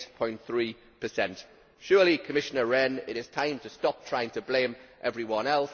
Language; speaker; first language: English; native; English